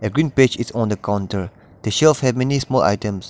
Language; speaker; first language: English; non-native, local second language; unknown